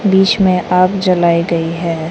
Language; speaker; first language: Hindi; non-native, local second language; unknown